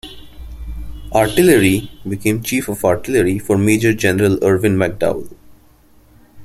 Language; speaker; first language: English; non-native, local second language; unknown